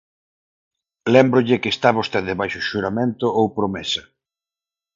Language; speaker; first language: Galician; non-native, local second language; Spanish